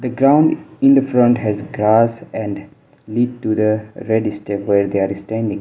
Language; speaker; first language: English; non-native, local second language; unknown